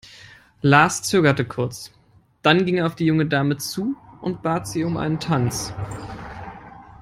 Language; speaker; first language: English; non-native, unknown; German